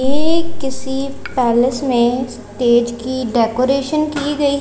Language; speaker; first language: Hindi; non-native, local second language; Punjabi